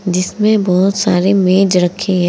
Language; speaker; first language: Hindi; native; Hindi